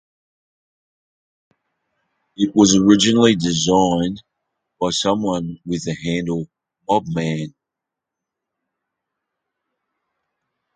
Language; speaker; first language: English; native; English